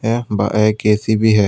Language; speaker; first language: Hindi; non-native, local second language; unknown